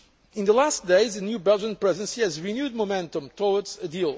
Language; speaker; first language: English; non-native, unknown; Portuguese